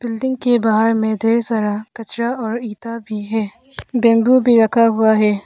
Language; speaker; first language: Hindi; non-native, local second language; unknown